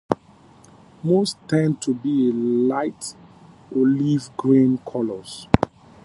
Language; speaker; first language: English; native; English